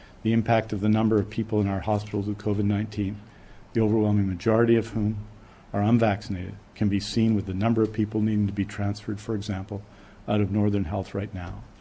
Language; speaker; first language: English; native; English